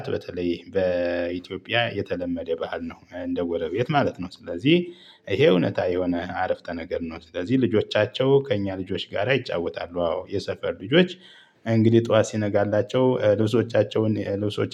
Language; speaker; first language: Amharic; native; Amharic